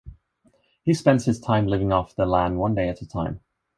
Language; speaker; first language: English; non-native, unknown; Swedish